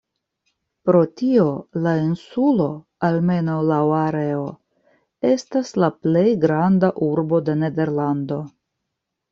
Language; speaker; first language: Esperanto; non-native, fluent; Russian